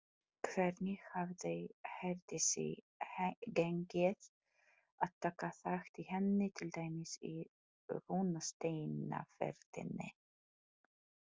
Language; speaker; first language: Icelandic; non-native, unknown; Polish